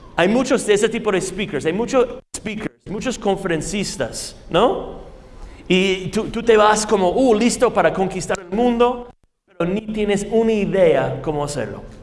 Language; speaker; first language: Spanish; non-native, fluent; English